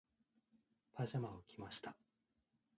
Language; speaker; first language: Japanese; native; Japanese